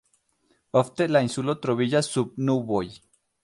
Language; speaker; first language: Esperanto; non-native, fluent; Spanish